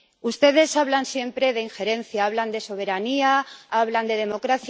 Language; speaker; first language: Spanish; native; Spanish